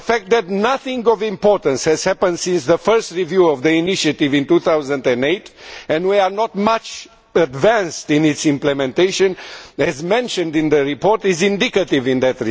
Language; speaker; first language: English; non-native, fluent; Romanian